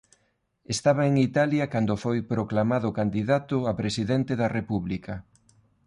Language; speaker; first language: Galician; non-native, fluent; Spanish